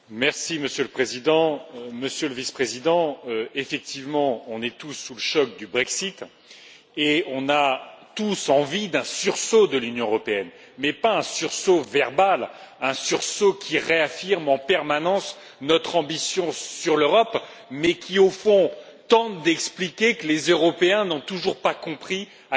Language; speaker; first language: French; native; French